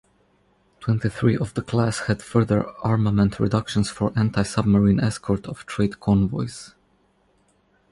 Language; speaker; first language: English; non-native, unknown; Croatian